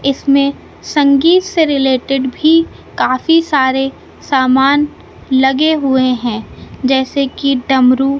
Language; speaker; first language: Hindi; native; Hindi